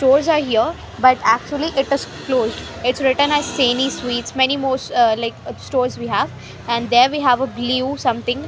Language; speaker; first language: English; non-native, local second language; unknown